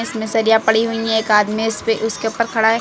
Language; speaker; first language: Hindi; native; Hindi